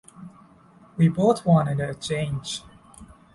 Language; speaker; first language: English; non-native, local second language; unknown